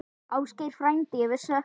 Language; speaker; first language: Icelandic; native; Icelandic